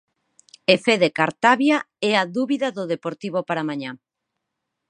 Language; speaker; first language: Galician; non-native, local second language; Spanish